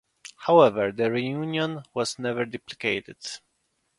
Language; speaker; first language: English; non-native, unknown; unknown